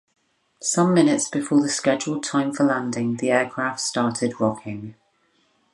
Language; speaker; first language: English; native; English